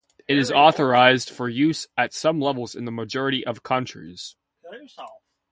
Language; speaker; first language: English; native; English